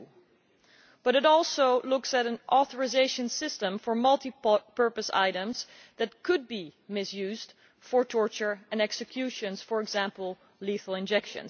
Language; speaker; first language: English; non-native, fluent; Dutch